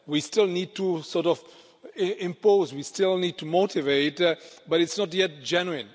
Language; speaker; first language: English; non-native, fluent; Czech